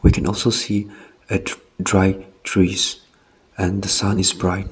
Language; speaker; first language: English; non-native, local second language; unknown